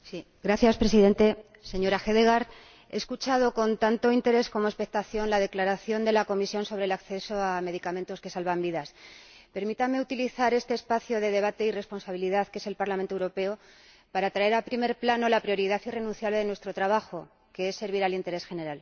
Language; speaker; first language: Spanish; native; Spanish